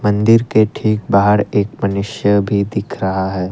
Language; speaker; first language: Hindi; non-native, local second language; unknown